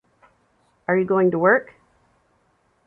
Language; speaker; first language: English; native; English